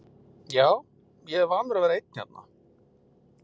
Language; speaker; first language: Icelandic; native; Icelandic